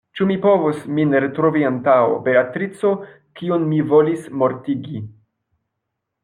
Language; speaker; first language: Esperanto; non-native, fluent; French